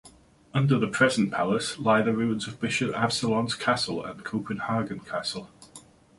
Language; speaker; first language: English; native; English